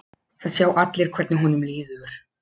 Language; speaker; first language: Icelandic; non-native, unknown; Polish